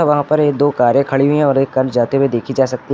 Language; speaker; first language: Hindi; native; Hindi